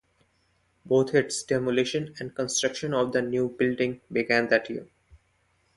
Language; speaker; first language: English; non-native, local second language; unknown